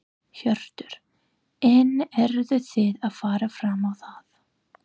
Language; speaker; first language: Icelandic; non-native, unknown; English